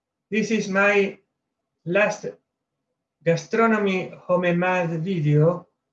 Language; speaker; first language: English; non-native, learner; Italian